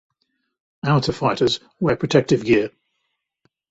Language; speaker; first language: English; native; English